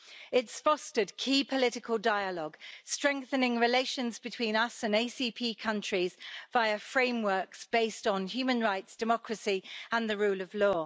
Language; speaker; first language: English; native; English